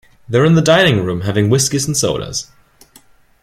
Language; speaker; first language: English; non-native, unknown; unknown